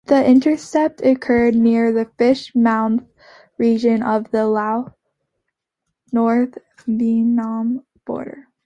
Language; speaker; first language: English; native; English